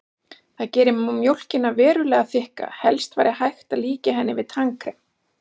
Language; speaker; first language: Icelandic; native; Icelandic